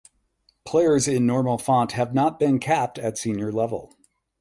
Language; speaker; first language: English; native; English